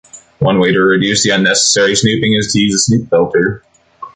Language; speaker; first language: English; native; English